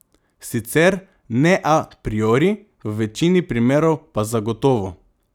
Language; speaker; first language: Slovenian; non-native, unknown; Macedonian